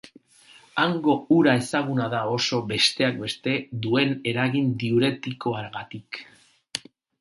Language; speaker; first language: Basque; non-native, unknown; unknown